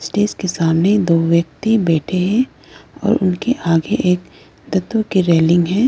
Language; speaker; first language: Hindi; non-native, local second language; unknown